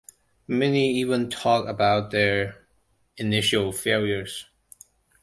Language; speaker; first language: English; non-native, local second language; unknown